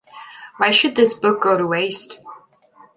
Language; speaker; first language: English; non-native, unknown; Portuguese